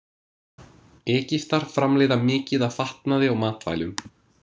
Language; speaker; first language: Icelandic; non-native, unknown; English